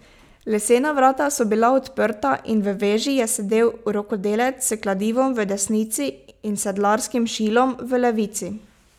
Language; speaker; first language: Slovenian; native; Slovenian